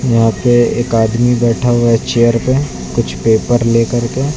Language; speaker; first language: Hindi; native; Hindi